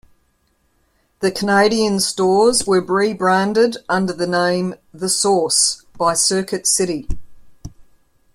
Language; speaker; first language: English; native; English